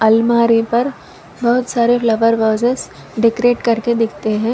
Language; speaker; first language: Hindi; non-native, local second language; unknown